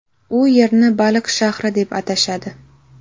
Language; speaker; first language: Uzbek; native; Uzbek